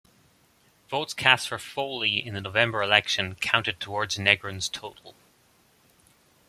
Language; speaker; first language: English; native; English